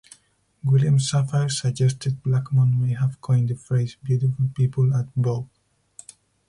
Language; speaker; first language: English; non-native, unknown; Spanish